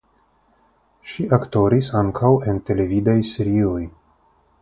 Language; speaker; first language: Esperanto; non-native, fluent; Russian